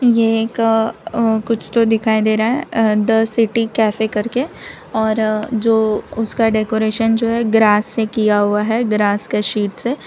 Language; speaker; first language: Hindi; non-native, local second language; Gujarati